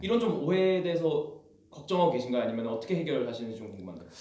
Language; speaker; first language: Korean; native; Korean